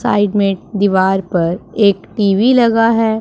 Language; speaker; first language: Hindi; non-native, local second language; Punjabi